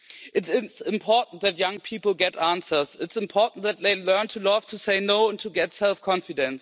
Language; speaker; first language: English; non-native, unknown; German